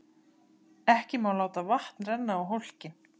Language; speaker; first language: Icelandic; native; Icelandic